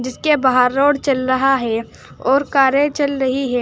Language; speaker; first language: Hindi; native; Hindi